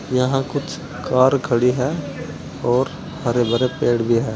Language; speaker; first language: Hindi; native; Hindi